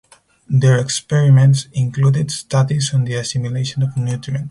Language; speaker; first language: English; non-native, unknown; Spanish